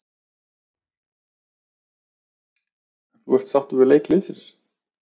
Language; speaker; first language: Icelandic; native; Icelandic